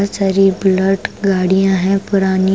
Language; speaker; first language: Hindi; non-native, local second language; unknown